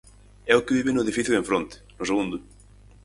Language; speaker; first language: Galician; native; Galician